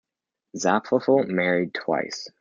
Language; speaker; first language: English; native; English